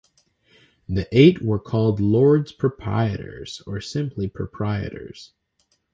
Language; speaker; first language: English; native; English